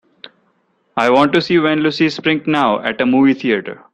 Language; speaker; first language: English; non-native, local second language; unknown